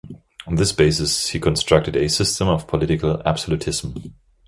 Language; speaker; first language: English; non-native, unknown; German